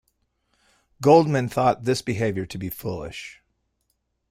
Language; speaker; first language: English; native; English